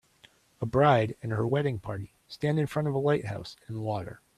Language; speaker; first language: English; native; English